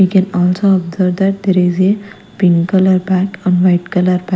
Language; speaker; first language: English; non-native, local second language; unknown